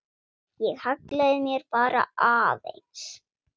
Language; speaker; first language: Icelandic; non-native, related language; Swedish